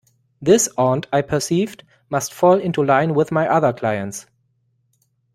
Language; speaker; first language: English; non-native, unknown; German